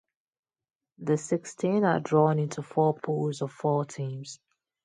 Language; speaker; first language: English; non-native, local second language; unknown